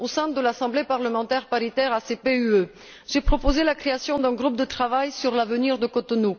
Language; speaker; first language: French; non-native, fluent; Bulgarian